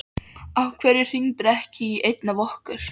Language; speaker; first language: Icelandic; non-native, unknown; Polish